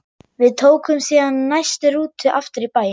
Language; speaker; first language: Icelandic; non-native, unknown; German